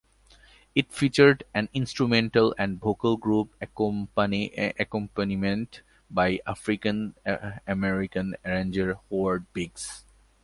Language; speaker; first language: English; non-native, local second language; Bangla